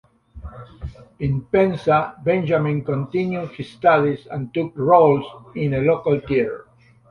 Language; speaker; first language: English; native; English